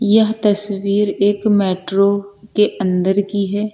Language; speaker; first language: Hindi; native; Hindi